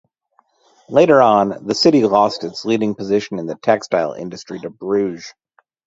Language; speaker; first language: English; native; English